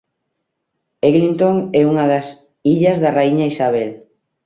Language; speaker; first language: Galician; native; Galician